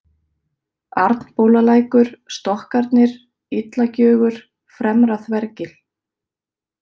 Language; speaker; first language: Icelandic; native; Icelandic